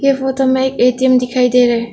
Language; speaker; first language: Hindi; non-native, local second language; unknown